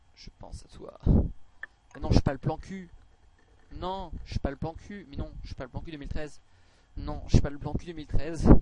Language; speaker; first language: French; native; French